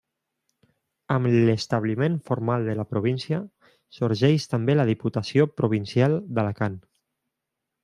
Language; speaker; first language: Catalan; non-native, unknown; Spanish